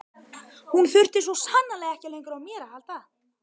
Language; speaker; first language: Icelandic; native; Icelandic